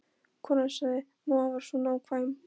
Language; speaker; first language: Icelandic; non-native, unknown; Polish